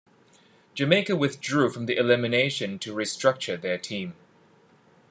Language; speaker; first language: English; non-native, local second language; Cantonese